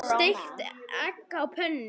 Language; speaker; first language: Icelandic; native; Icelandic